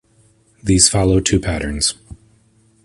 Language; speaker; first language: English; native; English